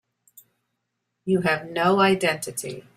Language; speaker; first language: English; native; English